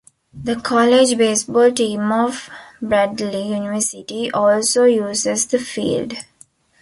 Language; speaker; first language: English; non-native, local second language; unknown